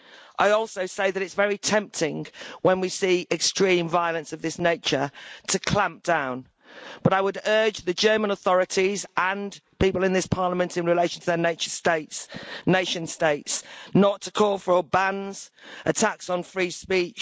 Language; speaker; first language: English; native; English